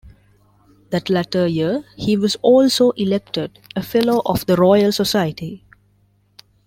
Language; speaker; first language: English; non-native, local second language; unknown